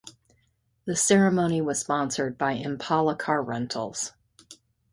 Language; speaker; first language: English; native; English